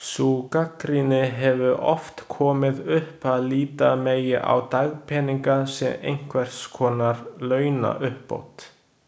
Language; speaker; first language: Icelandic; non-native, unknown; Chinese